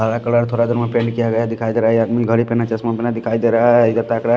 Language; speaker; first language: Hindi; non-native, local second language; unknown